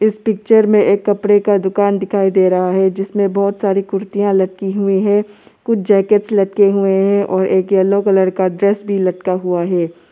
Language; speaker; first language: Hindi; non-native, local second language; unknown